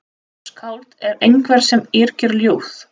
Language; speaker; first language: Icelandic; non-native, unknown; Russian